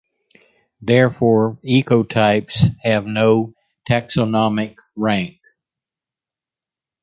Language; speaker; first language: English; native; English